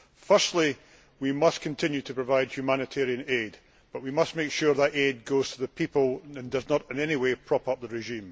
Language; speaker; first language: English; native; English